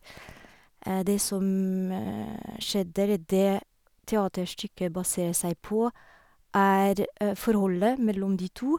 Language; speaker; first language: Norwegian; non-native, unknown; French